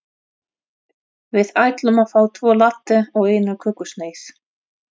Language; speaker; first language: Icelandic; non-native, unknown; Russian